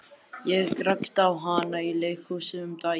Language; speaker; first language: Icelandic; native; Icelandic